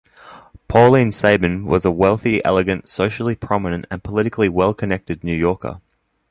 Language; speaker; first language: English; native; English